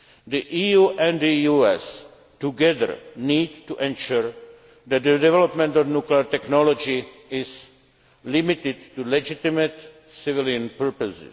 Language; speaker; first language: English; non-native, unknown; Czech